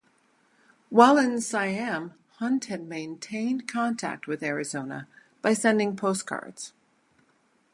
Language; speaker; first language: English; native; English